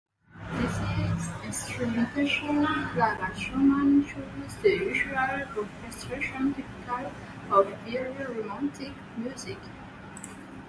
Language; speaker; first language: English; non-native, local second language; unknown